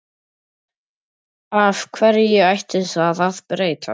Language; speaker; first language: Icelandic; native; Icelandic